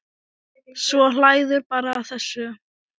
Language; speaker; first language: Icelandic; non-native, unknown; Thai